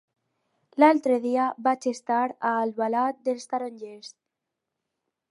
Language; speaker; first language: Catalan; non-native, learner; Spanish